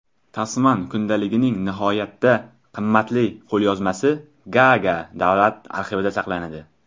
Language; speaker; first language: Uzbek; non-native, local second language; Tajik